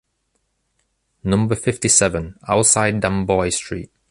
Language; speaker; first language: English; native; English